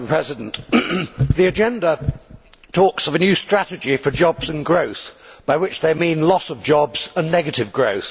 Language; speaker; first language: English; native; English